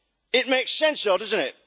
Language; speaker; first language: English; native; English